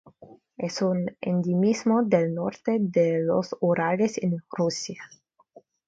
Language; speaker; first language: Spanish; non-native, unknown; Russian